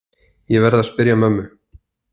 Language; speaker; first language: Icelandic; native; Icelandic